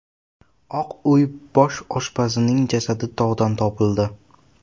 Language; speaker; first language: Uzbek; native; Uzbek